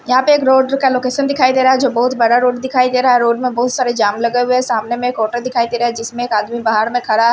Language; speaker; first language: Hindi; non-native, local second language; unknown